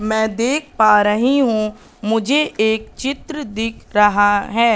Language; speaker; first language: Hindi; native; Hindi